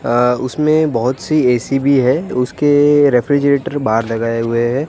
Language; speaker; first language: Hindi; non-native, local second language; Gujarati